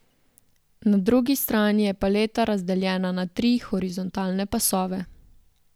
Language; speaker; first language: Slovenian; native; Slovenian